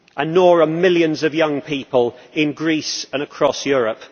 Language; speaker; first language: English; native; English